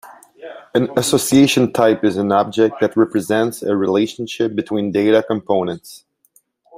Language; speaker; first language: English; non-native, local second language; French